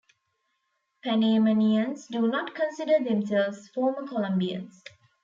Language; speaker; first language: English; non-native, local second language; Tamil